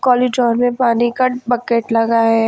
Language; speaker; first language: Hindi; native; Hindi